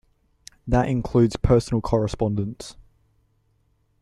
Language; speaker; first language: English; native; English